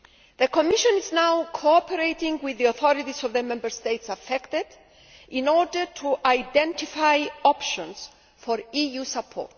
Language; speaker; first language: English; non-native, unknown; Greek